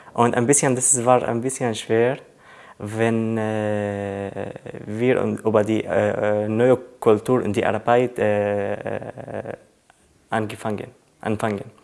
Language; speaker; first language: German; non-native, learner; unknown